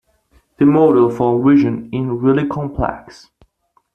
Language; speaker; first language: English; non-native, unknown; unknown